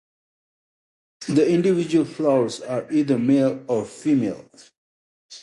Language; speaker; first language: English; non-native, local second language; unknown